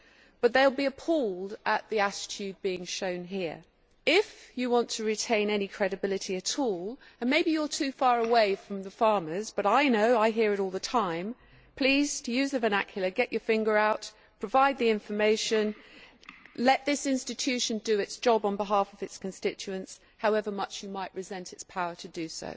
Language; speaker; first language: English; native; English